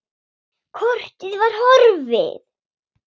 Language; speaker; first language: Icelandic; non-native, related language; Swedish